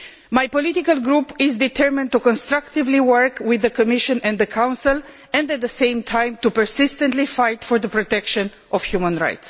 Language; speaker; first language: English; non-native, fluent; Romanian